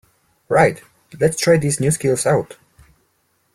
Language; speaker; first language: English; non-native, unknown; Polish